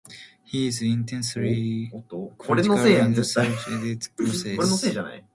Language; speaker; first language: English; non-native, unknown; Japanese